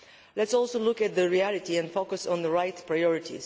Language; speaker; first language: English; non-native, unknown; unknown